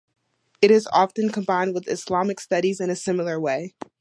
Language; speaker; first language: English; native; English